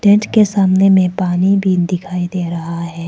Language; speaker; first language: Hindi; non-native, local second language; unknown